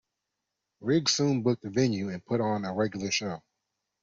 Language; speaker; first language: English; non-native, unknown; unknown